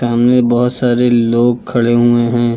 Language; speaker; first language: Hindi; native; Hindi